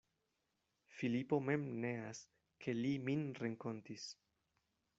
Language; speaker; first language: Esperanto; non-native, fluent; Spanish